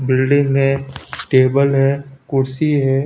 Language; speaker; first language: Hindi; non-native, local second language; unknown